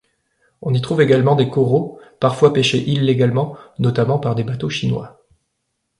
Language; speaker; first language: French; native; French